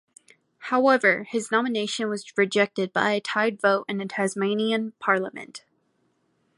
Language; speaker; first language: English; native; English